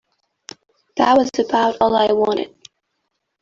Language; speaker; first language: English; non-native, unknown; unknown